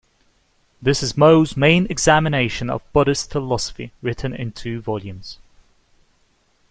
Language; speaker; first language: English; native; English